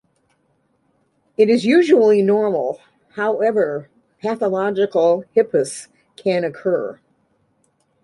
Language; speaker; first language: English; native; English